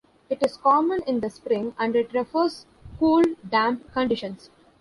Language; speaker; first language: English; non-native, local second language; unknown